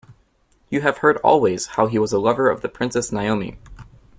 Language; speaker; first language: English; native; English